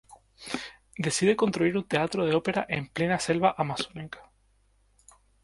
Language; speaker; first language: Spanish; native; Spanish